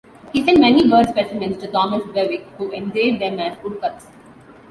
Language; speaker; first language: English; non-native, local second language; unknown